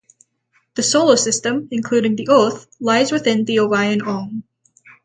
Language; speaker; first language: English; native; English